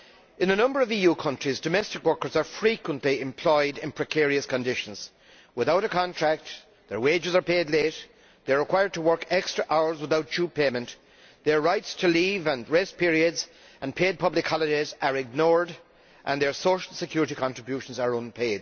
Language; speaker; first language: English; native; English